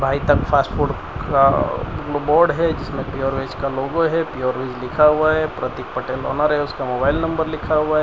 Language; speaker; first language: Hindi; non-native, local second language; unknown